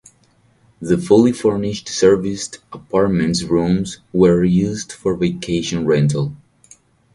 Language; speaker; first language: English; native; English